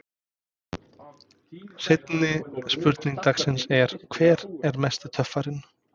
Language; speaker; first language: Icelandic; non-native, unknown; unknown